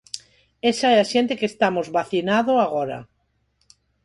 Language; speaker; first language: Galician; non-native, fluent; Spanish